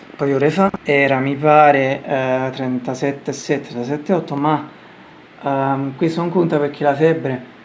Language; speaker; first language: Italian; native; Italian